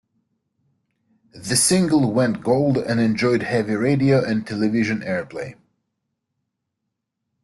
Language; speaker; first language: English; native; English